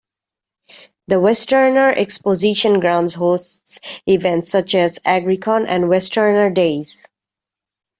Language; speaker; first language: English; native; English